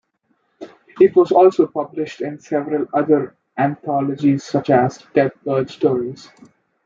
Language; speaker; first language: English; non-native, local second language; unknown